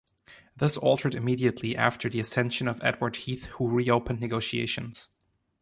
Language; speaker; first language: English; non-native, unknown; German